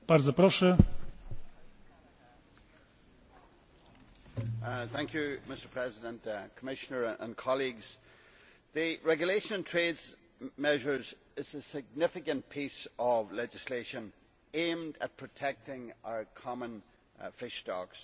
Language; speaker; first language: English; native; English